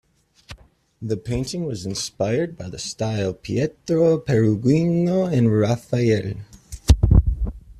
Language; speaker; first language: English; native; English